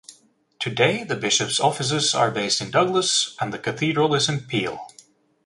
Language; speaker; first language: English; native; English